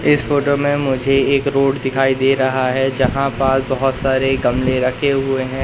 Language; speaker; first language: Hindi; native; Hindi